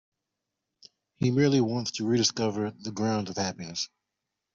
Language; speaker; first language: English; non-native, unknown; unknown